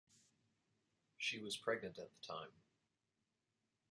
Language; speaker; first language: English; native; English